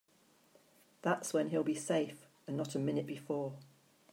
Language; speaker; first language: English; native; English